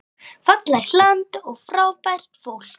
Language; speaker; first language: Icelandic; native; Icelandic